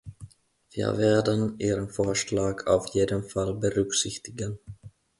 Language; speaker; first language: German; non-native, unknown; Finnish